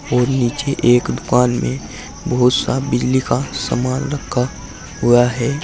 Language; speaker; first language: Hindi; native; Hindi